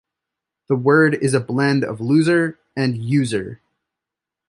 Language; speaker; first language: English; native; English